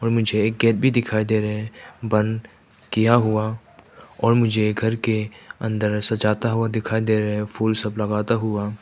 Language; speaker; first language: Hindi; non-native, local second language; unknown